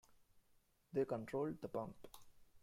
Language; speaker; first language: English; non-native, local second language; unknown